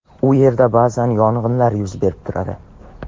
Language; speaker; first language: Uzbek; non-native, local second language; Tajik